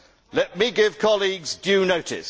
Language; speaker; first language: English; native; English